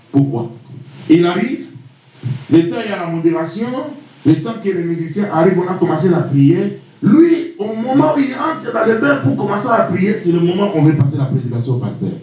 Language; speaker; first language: French; non-native, local second language; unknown